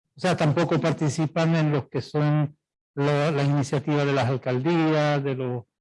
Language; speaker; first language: Spanish; non-native, related language; Italian